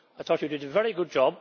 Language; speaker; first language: English; native; English